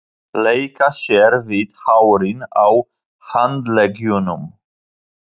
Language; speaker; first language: Icelandic; non-native, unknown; Polish